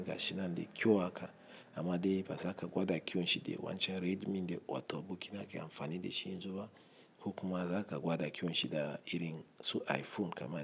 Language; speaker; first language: Hausa; non-native, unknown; Igbo